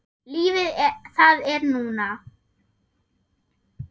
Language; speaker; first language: Icelandic; non-native, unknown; German